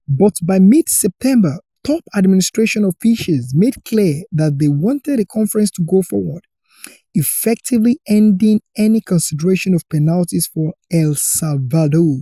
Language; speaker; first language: English; non-native, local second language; Yoruba